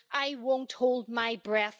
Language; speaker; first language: English; native; English